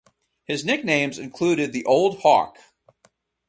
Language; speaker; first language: English; native; English